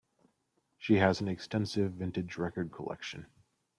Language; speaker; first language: English; native; English